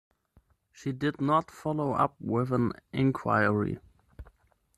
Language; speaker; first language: English; non-native, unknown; German